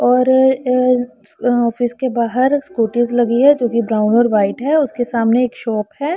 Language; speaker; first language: Hindi; non-native, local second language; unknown